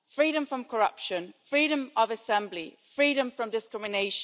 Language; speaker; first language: English; non-native, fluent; German